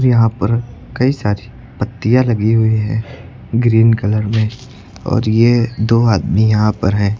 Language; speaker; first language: Hindi; native; Hindi